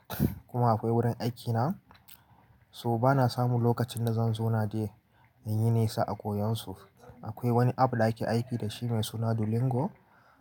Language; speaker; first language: Hausa; native; Hausa